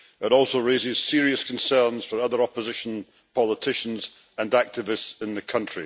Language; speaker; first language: English; native; English